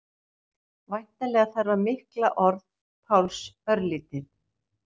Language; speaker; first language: Icelandic; native; Icelandic